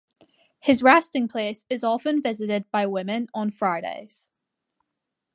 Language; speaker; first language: English; native; English